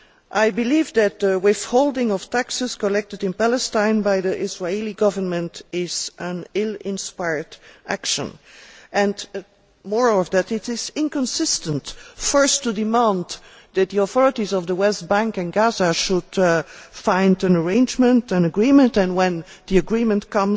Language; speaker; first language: English; non-native, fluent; Dutch